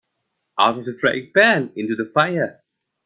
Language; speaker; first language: English; non-native, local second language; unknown